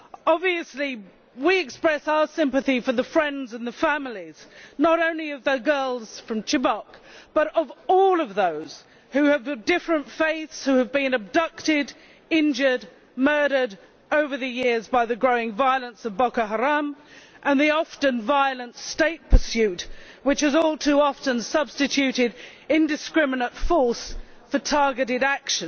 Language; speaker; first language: English; native; English